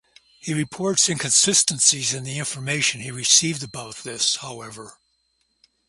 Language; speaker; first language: English; native; English